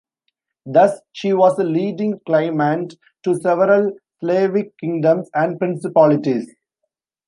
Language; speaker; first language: English; non-native, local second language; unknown